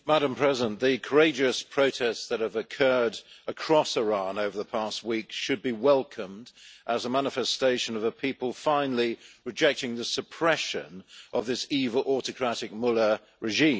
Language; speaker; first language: English; native; English